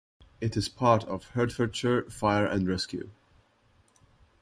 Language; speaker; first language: English; non-native, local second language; Maltese